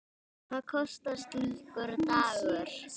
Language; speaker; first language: Icelandic; native; Icelandic